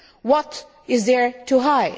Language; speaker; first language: English; non-native, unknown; Portuguese